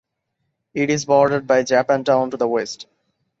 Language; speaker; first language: English; non-native, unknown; Bangla